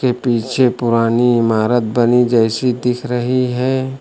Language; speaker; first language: Hindi; native; Hindi